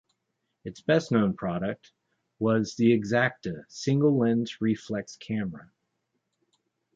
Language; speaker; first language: English; native; English